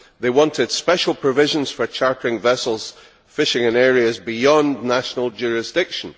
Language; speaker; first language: English; native; English